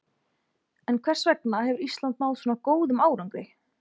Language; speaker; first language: Icelandic; native; Icelandic